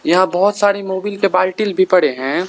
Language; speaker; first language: Hindi; non-native, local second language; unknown